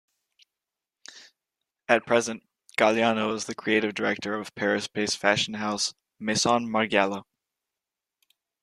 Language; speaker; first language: English; native; English